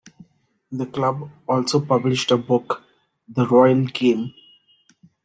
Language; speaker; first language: English; non-native, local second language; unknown